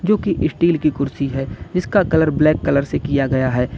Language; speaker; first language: Hindi; native; Hindi